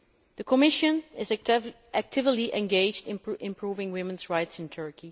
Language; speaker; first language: English; non-native, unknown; Dutch